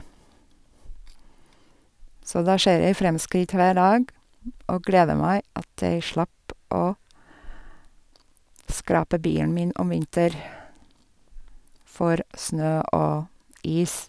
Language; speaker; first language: Norwegian; non-native, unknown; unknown